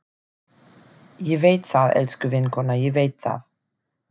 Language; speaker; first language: Icelandic; non-native, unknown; German